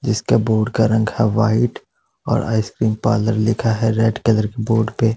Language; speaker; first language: Hindi; non-native, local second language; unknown